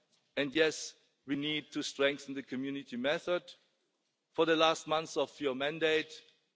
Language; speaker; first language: English; non-native, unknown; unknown